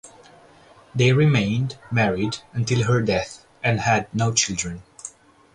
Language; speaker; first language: English; native; English